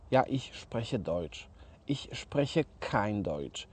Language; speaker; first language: German; non-native, fluent; Polish